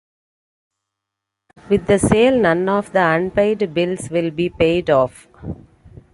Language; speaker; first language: English; non-native, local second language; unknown